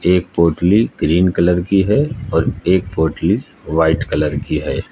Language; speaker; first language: Hindi; native; Hindi